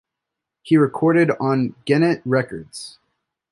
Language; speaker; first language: English; native; English